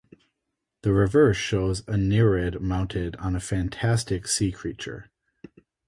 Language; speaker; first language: English; native; English